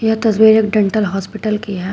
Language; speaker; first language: Hindi; native; Hindi